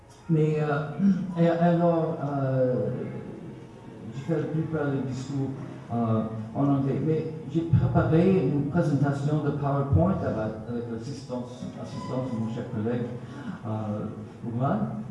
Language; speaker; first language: French; non-native, learner; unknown